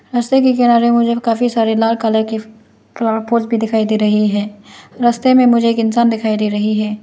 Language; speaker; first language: Hindi; non-native, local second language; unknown